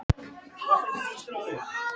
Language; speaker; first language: Icelandic; non-native, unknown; Japanese